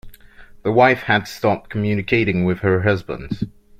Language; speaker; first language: English; non-native, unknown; French